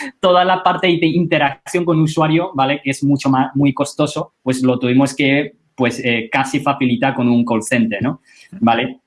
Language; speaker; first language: Spanish; non-native, fluent; Chinese